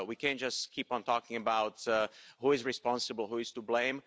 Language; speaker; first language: English; non-native, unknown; Slovak